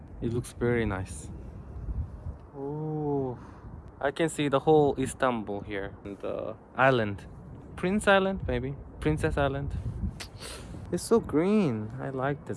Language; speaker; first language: English; non-native, learner; Korean